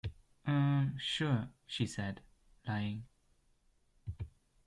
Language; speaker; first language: English; non-native, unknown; German